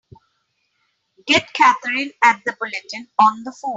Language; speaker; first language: English; non-native, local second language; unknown